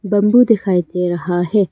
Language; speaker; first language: Hindi; early bilingual, other home language; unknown